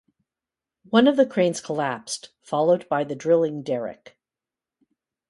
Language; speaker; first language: English; native; English